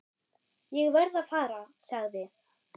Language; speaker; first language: Icelandic; non-native, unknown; German